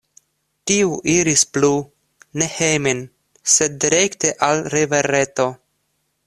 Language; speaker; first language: Esperanto; non-native, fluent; Russian